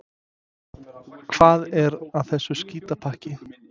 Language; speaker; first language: Icelandic; non-native, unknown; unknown